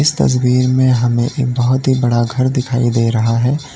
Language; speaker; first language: Hindi; native; Hindi